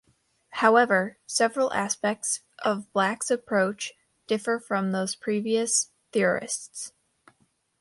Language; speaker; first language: English; native; English